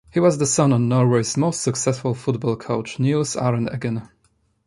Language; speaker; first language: English; non-native, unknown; Polish